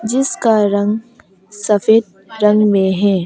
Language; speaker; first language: Hindi; early bilingual, other home language; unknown